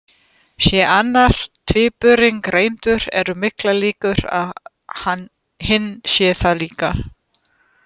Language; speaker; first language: Icelandic; non-native, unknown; German